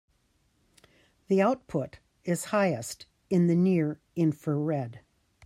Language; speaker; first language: English; native; English